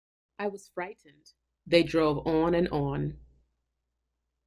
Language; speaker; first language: English; native; English